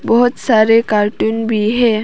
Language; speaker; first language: Hindi; non-native, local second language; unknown